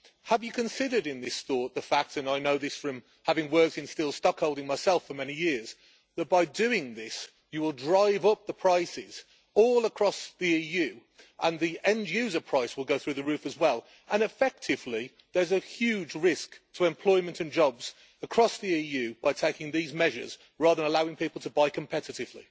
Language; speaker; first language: English; native; English